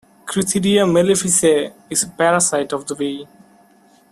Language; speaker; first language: English; non-native, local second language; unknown